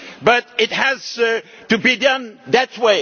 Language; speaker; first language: English; non-native, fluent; Dutch